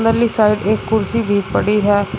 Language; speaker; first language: Hindi; native; Hindi